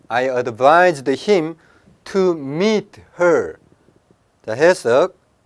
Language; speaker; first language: English; non-native, fluent; Korean